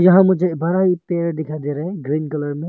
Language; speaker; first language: Hindi; non-native, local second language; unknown